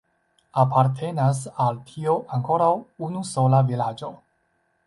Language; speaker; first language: Esperanto; non-native, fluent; Chinese